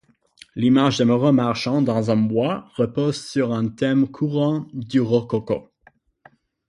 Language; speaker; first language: French; non-native, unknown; English